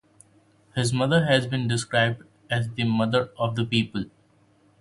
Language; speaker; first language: English; non-native, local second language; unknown